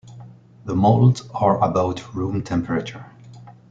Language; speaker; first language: English; non-native, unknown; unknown